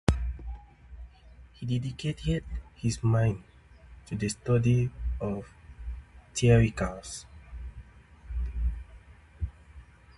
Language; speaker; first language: English; native; English